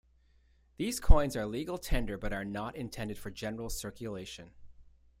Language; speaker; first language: English; native; English